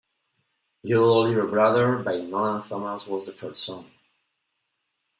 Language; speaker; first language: English; non-native, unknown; Spanish